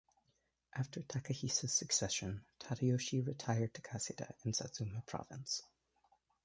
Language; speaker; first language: English; native; English